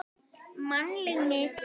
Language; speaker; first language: Icelandic; native; Icelandic